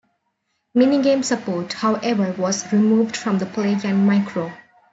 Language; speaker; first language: English; non-native, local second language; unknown